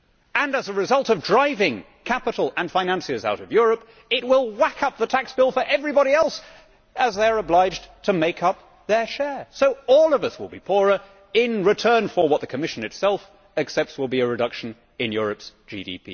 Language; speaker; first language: English; native; English